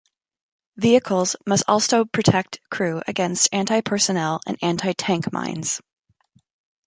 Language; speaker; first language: English; native; English